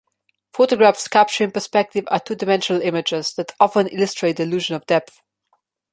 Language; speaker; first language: English; non-native, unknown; Slovenian